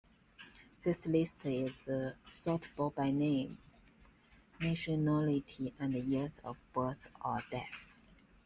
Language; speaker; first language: English; non-native, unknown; Chinese